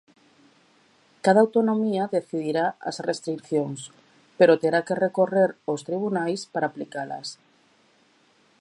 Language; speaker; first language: Galician; native; Galician